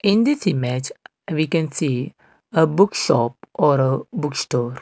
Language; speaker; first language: English; non-native, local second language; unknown